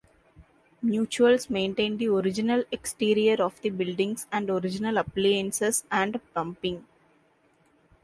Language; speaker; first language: English; non-native, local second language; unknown